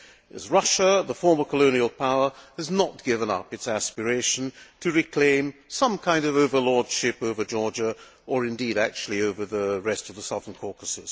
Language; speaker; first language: English; non-native, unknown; Hungarian